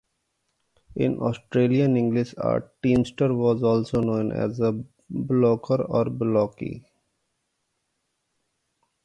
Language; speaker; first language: English; non-native, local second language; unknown